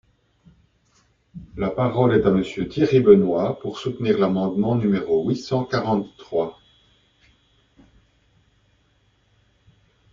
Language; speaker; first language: French; native; French